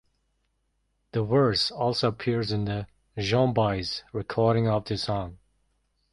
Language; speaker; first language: English; non-native, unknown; Mongolian